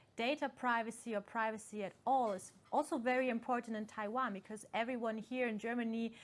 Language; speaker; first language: English; non-native, fluent; German